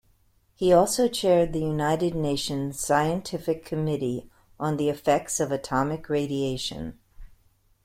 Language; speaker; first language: English; native; English